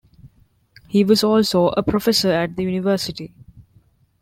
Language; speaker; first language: English; non-native, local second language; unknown